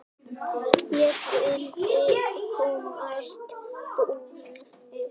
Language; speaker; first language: Icelandic; native; Icelandic